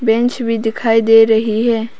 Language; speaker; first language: Hindi; non-native, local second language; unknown